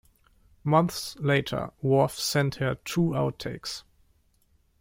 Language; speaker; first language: English; non-native, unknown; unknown